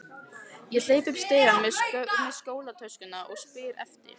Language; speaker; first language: Icelandic; native; Icelandic